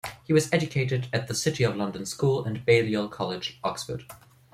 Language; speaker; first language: English; non-native, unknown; German